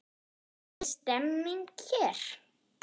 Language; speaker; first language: Icelandic; non-native, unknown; German